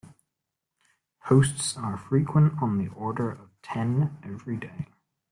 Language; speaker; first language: English; native; English